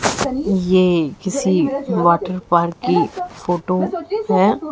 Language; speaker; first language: Hindi; native; Hindi